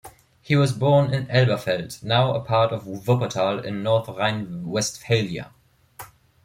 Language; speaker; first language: English; non-native, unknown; German